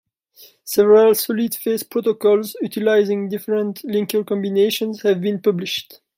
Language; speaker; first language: English; non-native, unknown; French